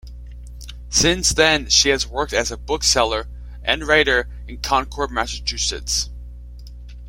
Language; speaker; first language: English; native; English